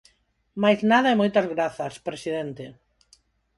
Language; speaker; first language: Galician; non-native, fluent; Spanish